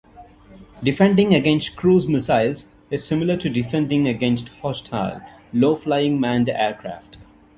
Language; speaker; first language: English; non-native, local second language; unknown